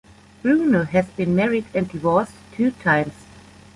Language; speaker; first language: English; non-native, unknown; German